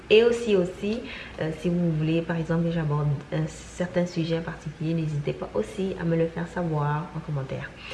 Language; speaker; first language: French; non-native, local second language; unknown